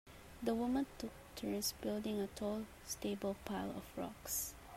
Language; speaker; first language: English; non-native, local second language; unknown